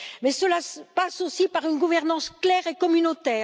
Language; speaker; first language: French; native; French